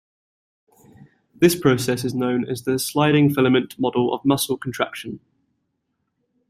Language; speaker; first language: English; native; English